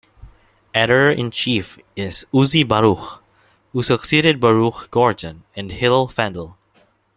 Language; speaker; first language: English; non-native, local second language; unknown